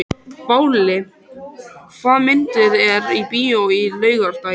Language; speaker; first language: Icelandic; native; Icelandic